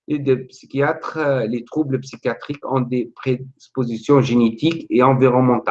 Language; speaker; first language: French; non-native, local second language; Arabic